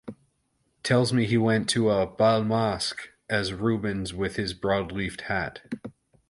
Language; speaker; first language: English; native; English